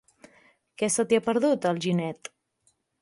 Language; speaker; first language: Catalan; native; Catalan